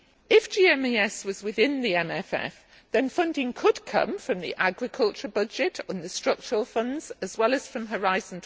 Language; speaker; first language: English; native; English